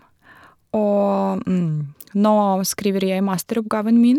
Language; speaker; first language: Norwegian; non-native, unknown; Russian